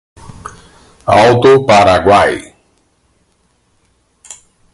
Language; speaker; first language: Portuguese; native; Portuguese